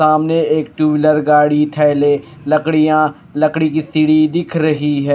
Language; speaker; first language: Hindi; non-native, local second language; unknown